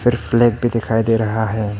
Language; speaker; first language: Hindi; non-native, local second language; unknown